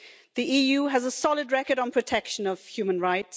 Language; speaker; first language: English; native; English